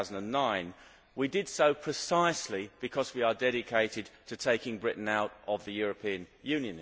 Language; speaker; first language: English; native; English